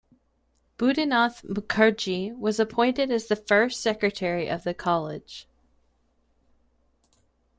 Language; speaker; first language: English; native; English